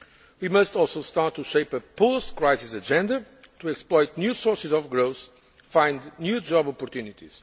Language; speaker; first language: English; non-native, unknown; Portuguese